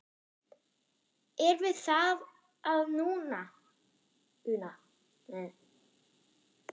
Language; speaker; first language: Icelandic; non-native, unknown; German